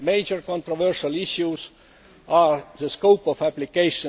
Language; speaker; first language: English; non-native, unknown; Estonian